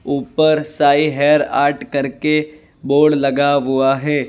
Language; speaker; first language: Hindi; non-native, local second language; Gujarati